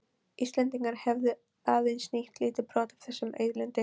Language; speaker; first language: Icelandic; non-native, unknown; Polish